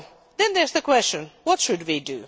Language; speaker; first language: English; non-native, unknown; Finnish